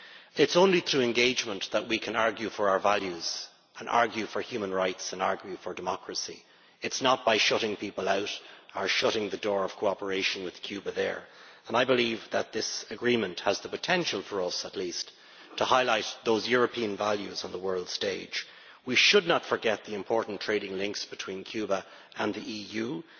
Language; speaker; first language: English; native; English